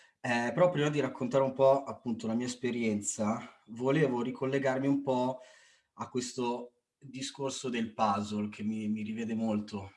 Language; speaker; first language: Italian; early bilingual, other home language; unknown